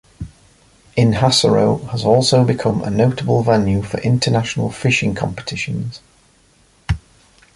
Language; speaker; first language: English; native; English